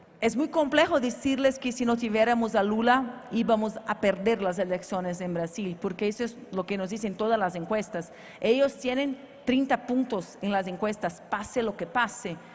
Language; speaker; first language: Spanish; non-native, related language; Portuguese